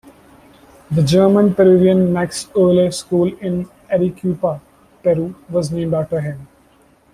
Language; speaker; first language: English; non-native, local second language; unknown